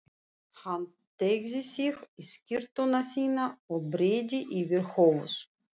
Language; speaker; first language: Icelandic; non-native, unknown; Russian